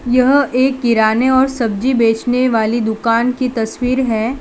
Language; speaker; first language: Hindi; non-native, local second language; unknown